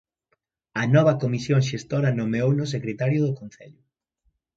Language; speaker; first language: Galician; native; Galician